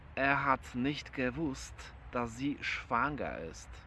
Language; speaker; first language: German; non-native, fluent; Polish